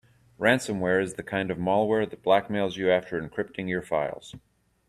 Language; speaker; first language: English; native; English